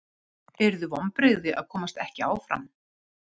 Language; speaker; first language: Icelandic; native; Icelandic